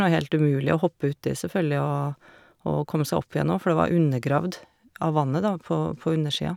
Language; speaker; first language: Norwegian; native; Norwegian